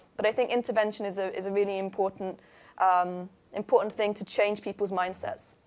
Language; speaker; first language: English; native; English